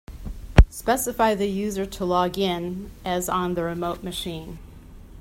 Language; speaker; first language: English; native; English